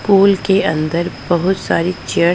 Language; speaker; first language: Hindi; non-native, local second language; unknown